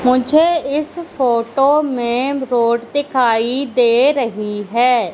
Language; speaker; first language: Hindi; native; Hindi